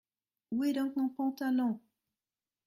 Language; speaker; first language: French; non-native, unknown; German